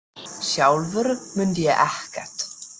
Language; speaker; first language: Icelandic; non-native, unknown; German